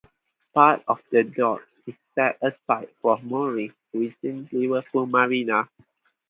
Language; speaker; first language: English; non-native, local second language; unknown